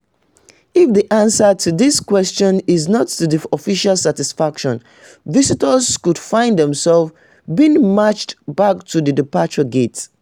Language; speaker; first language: English; non-native, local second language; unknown